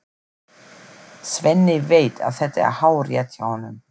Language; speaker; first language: Icelandic; non-native, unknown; German